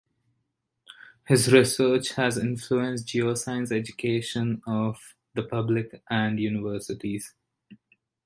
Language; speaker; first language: English; non-native, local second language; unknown